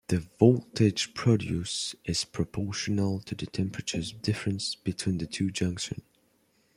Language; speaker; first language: English; non-native, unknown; French